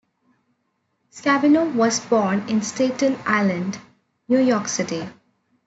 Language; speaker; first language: English; non-native, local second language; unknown